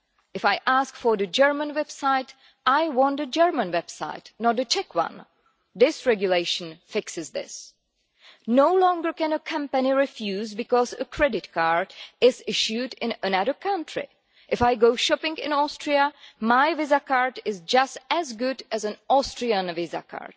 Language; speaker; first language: English; non-native, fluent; Czech